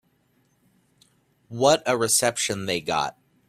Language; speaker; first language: English; native; English